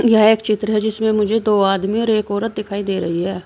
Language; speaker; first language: Hindi; native; Hindi